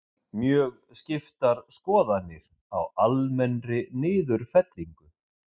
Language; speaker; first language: Icelandic; native; Icelandic